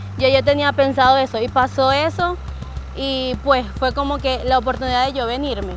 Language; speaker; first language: Spanish; native; Spanish